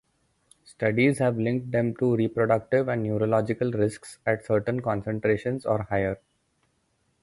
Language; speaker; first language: English; non-native, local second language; Marathi